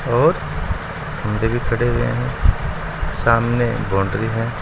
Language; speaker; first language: Hindi; native; Hindi